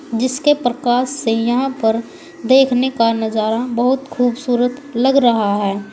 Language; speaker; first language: Hindi; native; Hindi